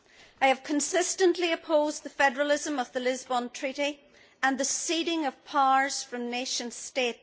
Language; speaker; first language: English; native; English